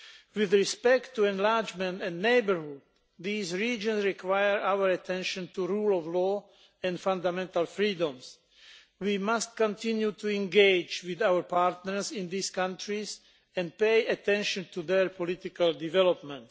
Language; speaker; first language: English; non-native, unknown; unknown